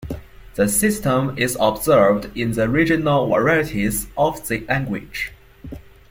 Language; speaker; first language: English; non-native, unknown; Chinese